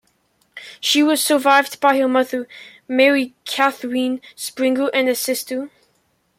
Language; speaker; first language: English; native; English